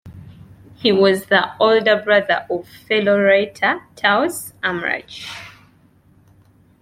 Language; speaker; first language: English; non-native, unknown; Ganda